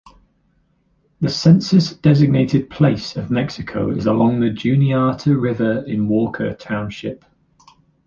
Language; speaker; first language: English; native; English